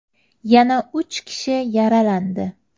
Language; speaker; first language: Uzbek; native; Uzbek